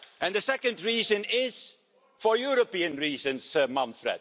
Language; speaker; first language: English; non-native, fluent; Dutch